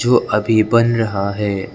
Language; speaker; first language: Hindi; non-native, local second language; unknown